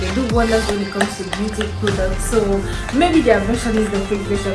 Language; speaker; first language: English; non-native, local second language; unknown